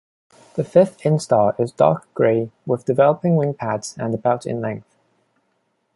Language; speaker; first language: English; non-native, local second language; Cantonese